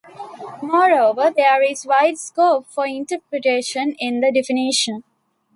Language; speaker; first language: English; non-native, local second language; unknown